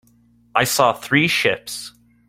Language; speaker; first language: English; native; English